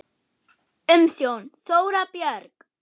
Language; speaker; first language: Icelandic; non-native, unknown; German